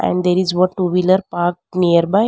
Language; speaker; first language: English; non-native, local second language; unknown